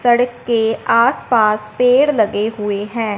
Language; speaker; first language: Hindi; non-native, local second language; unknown